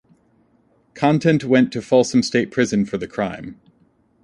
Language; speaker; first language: English; native; English